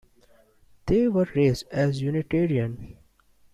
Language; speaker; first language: English; non-native, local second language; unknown